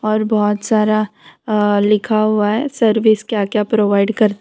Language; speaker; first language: Hindi; non-native, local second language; Gujarati